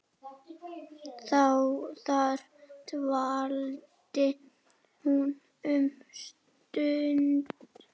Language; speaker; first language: Icelandic; native; Icelandic